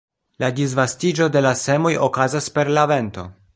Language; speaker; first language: Esperanto; non-native, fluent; Polish